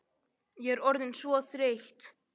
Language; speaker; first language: Icelandic; non-native, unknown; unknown